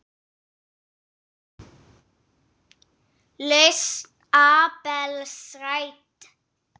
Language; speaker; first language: Icelandic; non-native, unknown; English